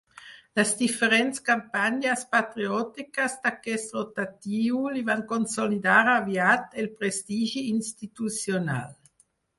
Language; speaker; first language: Catalan; non-native, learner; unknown